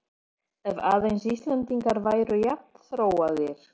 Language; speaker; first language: Icelandic; non-native, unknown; Polish